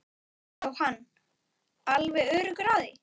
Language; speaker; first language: Icelandic; native; Icelandic